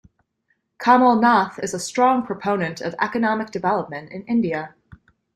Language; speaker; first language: English; native; English